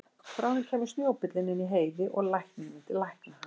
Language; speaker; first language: Icelandic; native; Icelandic